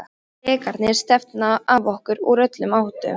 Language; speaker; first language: Icelandic; non-native, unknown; Polish